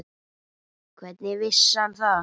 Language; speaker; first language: Icelandic; native; Icelandic